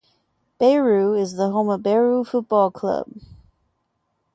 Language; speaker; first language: English; native; English